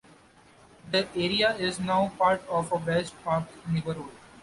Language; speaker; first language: English; non-native, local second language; Marathi